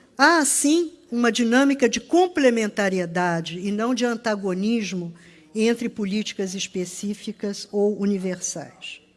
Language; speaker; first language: Portuguese; native; Portuguese